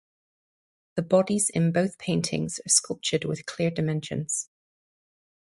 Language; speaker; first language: English; native; English